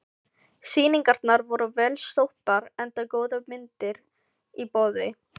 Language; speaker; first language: Icelandic; non-native, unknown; Filipino